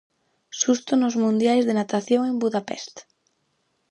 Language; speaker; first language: Galician; native; Galician